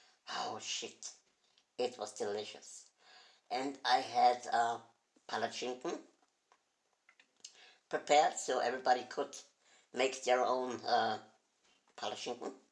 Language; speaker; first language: English; non-native, fluent; German